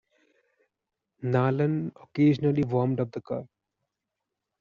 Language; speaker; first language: English; non-native, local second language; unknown